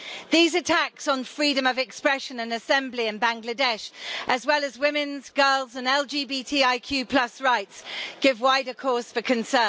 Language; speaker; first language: English; native; English